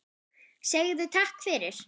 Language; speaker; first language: Icelandic; non-native, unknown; German